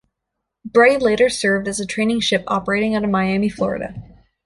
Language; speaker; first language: English; native; English